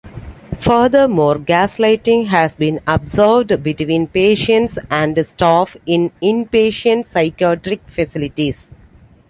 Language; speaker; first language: English; non-native, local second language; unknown